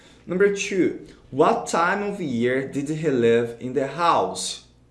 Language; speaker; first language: English; non-native, fluent; Portuguese